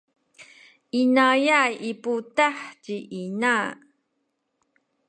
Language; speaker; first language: Sakizaya; non-native, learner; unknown